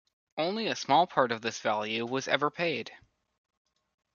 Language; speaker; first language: English; native; English